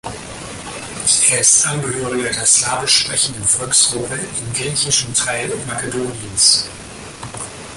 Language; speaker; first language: German; native; German